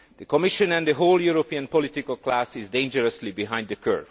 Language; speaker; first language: English; non-native, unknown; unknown